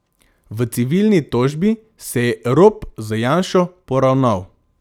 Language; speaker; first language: Slovenian; non-native, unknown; Macedonian